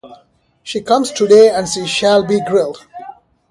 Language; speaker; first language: English; non-native, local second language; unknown